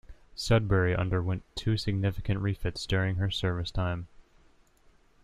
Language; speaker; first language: English; native; English